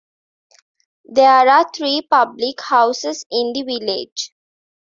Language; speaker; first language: English; non-native, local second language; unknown